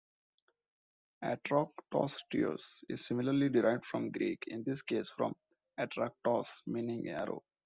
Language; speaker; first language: English; non-native, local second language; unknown